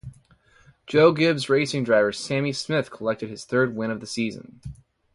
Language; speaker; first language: English; native; English